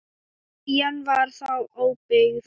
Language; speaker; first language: Icelandic; non-native, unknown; Thai